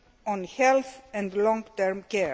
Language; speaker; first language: English; non-native, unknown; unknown